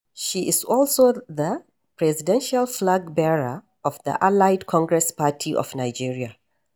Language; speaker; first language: English; non-native, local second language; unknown